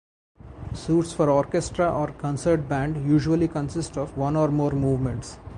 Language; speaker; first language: English; non-native, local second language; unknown